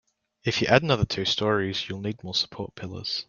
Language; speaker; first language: English; native; English